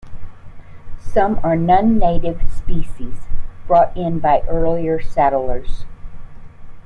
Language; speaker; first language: English; native; English